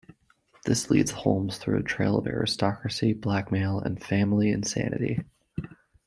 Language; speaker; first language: English; native; English